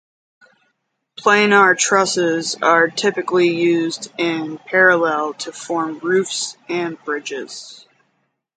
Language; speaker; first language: English; native; English